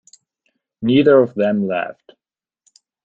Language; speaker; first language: English; non-native, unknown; German